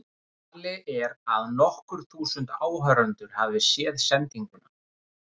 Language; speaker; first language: Icelandic; native; Icelandic